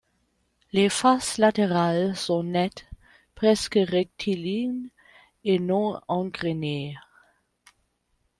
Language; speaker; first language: French; non-native, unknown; German